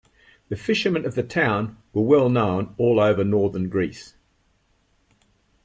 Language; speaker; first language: English; native; English